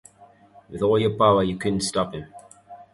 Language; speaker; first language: English; native; English